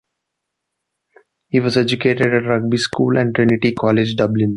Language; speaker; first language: English; non-native, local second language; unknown